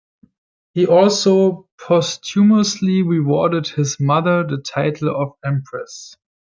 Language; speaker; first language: English; native; English